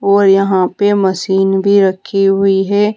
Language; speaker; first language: Hindi; native; Hindi